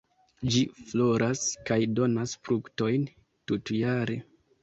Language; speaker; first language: Esperanto; non-native, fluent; Kinyarwanda